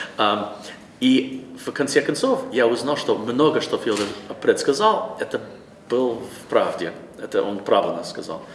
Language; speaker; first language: Russian; non-native, learner; English